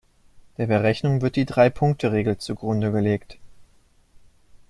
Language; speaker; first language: German; native; German